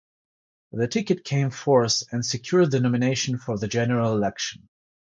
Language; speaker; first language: English; non-native, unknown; Georgian